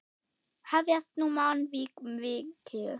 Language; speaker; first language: Icelandic; non-native, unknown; German